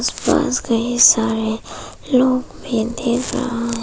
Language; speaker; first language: Hindi; early bilingual, other home language; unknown